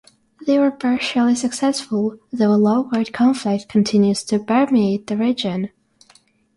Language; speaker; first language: English; non-native, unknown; Russian